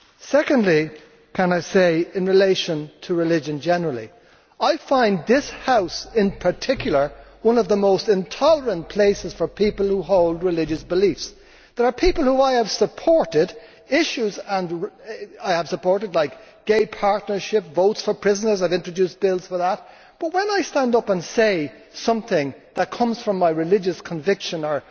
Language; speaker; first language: English; native; English